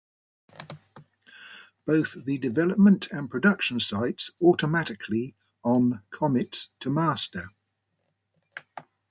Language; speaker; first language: English; native; English